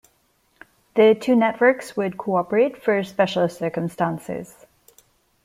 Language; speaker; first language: English; non-native, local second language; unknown